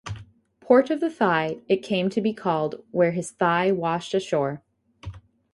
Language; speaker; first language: English; native; English